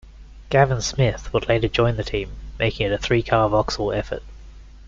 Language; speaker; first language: English; native; English